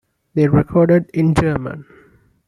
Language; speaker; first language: English; non-native, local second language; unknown